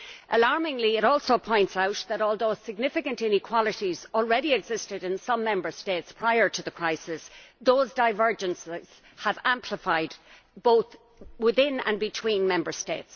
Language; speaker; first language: English; native; English